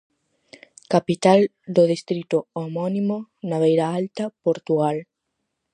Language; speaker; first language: Galician; native; Galician